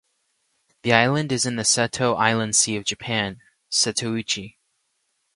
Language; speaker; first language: English; native; English